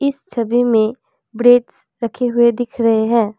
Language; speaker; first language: Hindi; non-native, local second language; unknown